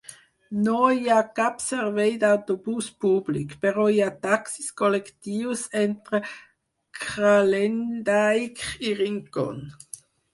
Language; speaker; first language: Catalan; non-native, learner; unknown